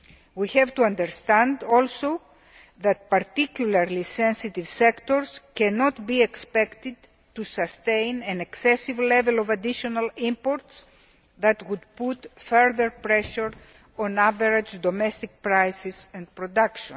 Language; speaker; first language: English; non-native, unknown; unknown